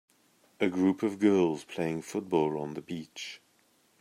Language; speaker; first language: English; native; English